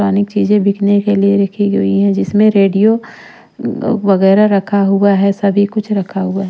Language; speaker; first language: Hindi; non-native, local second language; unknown